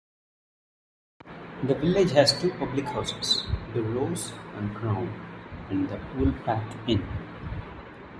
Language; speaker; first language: English; non-native, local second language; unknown